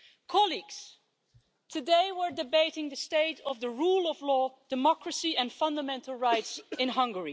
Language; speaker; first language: English; non-native, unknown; Dutch